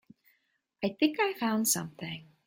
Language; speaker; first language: English; native; English